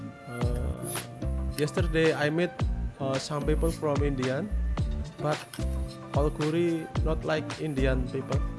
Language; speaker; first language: English; non-native, learner; Indonesian